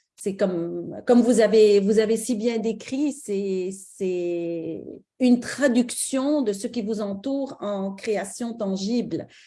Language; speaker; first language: French; native; French